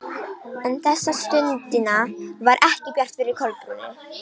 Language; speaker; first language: Icelandic; non-native, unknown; Romanian